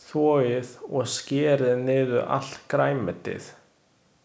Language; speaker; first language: Icelandic; non-native, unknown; Chinese